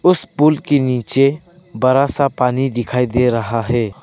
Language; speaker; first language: Hindi; early bilingual, other home language; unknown